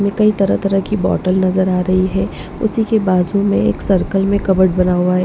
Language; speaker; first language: Hindi; non-native, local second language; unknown